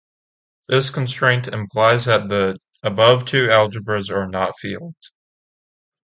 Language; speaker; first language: English; native; English